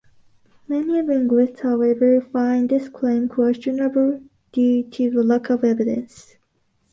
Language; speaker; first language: English; non-native, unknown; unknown